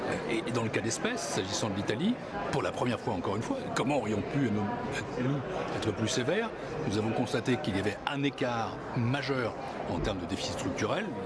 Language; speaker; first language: French; native; French